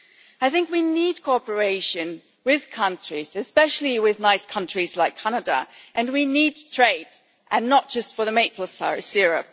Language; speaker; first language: English; non-native, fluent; German